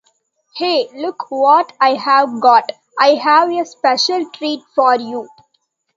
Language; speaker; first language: English; non-native, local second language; Tamil